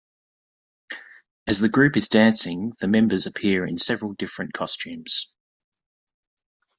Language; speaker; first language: English; native; English